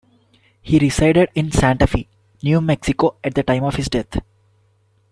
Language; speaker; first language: English; non-native, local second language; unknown